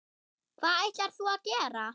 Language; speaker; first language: Icelandic; non-native, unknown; German